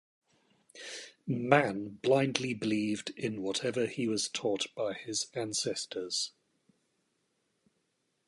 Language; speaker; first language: English; native; English